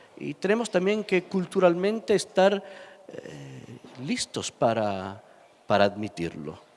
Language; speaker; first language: Spanish; non-native, fluent; Italian